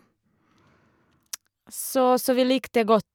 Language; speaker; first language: Norwegian; non-native, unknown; Serbian